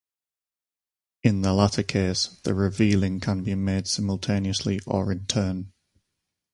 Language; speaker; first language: English; native; English